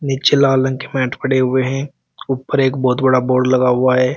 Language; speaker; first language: Hindi; native; Hindi